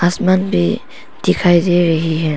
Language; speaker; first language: Hindi; non-native, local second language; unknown